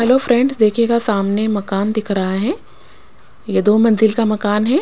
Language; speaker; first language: Hindi; non-native, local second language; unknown